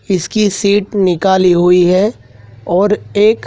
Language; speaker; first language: Hindi; native; Hindi